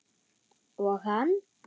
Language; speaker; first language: Icelandic; non-native, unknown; German